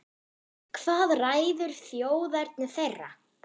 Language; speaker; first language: Icelandic; non-native, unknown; German